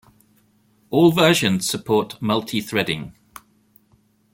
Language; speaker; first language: English; native; English